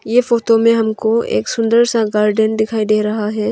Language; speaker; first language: Hindi; early bilingual, other home language; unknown